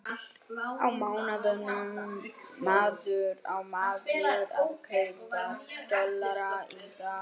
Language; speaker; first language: Icelandic; non-native, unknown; German